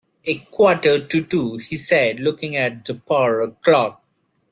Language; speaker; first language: English; non-native, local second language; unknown